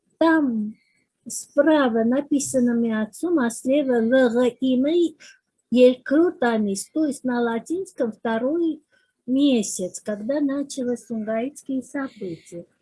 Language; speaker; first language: Russian; non-native, local second language; Azerbaijani